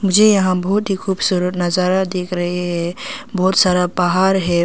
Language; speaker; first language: Hindi; early bilingual, other home language; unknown